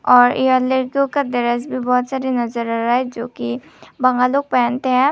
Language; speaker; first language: Hindi; non-native, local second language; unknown